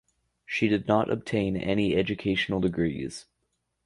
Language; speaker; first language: English; native; English